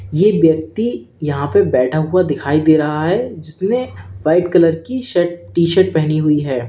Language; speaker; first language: Hindi; native; Hindi